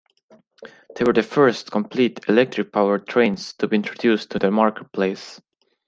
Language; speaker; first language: English; non-native, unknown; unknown